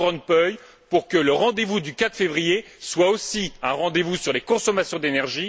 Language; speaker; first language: French; native; French